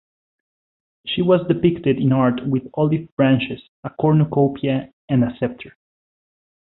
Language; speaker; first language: English; non-native, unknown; Spanish